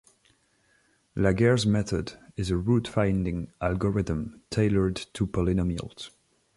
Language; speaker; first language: English; non-native, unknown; French